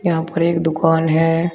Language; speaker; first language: Hindi; native; Hindi